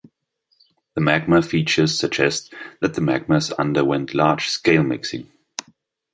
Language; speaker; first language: English; non-native, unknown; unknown